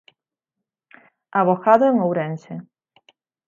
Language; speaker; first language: Galician; native; Galician